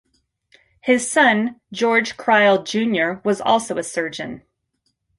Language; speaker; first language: English; native; English